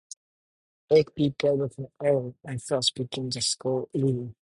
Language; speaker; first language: English; non-native, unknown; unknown